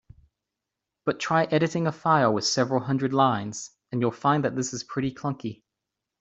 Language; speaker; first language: English; native; English